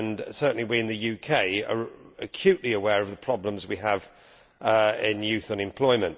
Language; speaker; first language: English; native; English